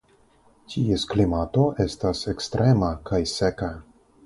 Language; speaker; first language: Esperanto; non-native, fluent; Russian